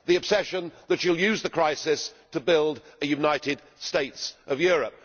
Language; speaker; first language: English; native; English